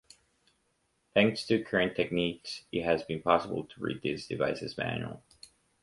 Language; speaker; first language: English; native; English